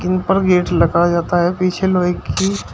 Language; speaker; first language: Hindi; native; Hindi